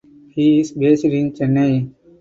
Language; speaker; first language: English; non-native, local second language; Tamil